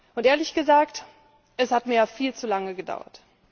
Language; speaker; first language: German; native; German